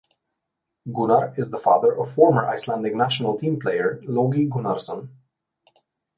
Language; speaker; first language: English; non-native, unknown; Slovenian